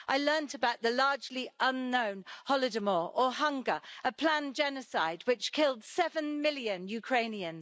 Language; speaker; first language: English; native; English